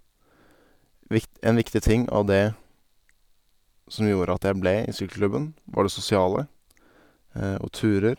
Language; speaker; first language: Norwegian; native; Norwegian